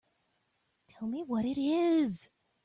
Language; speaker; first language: English; native; English